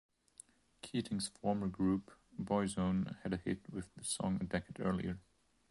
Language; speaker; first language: English; non-native, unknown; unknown